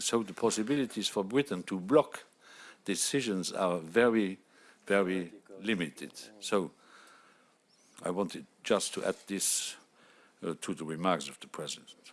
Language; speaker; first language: English; non-native, fluent; Luxembourgish